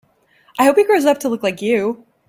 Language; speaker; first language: English; native; English